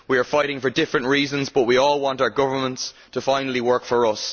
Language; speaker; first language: English; native; English